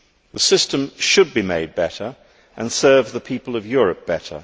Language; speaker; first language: English; native; English